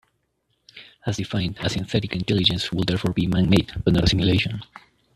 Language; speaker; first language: English; native; English